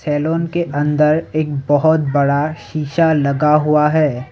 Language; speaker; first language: Hindi; non-native, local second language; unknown